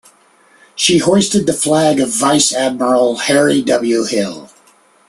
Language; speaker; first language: English; native; English